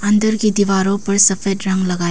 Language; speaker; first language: Hindi; early bilingual, other home language; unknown